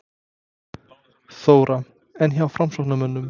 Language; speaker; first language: Icelandic; non-native, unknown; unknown